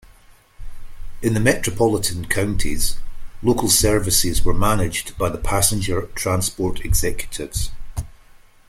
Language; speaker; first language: English; native; English